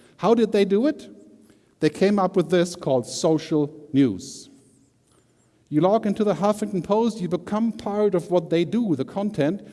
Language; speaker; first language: English; non-native, fluent; German